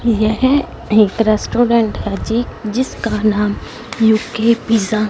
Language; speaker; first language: Hindi; non-native, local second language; Punjabi